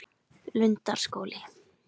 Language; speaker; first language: Icelandic; native; Icelandic